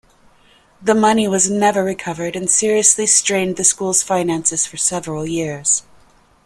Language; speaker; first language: English; native; English